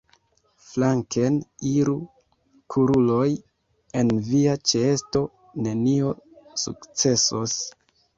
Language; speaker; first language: Esperanto; non-native, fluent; Kinyarwanda